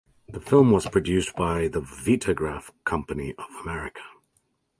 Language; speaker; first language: English; native; English